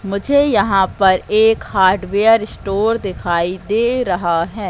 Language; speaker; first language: Hindi; native; Hindi